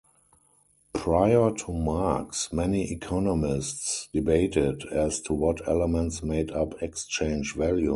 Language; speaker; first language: English; non-native, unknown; German